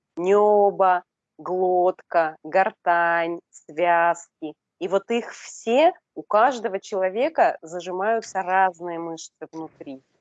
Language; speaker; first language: Russian; native; Russian